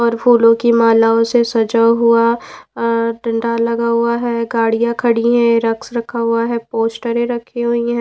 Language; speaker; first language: Hindi; non-native, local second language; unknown